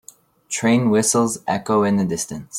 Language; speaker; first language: English; native; English